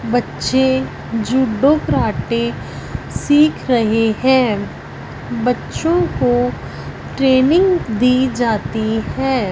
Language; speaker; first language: Hindi; non-native, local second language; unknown